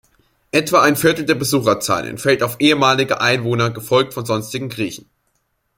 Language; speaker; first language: German; native; German